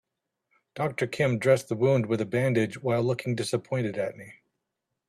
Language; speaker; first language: English; native; English